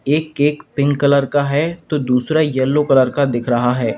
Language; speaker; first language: Hindi; native; Hindi